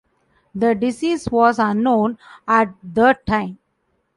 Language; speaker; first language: English; non-native, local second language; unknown